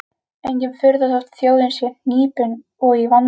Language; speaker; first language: Icelandic; native; Icelandic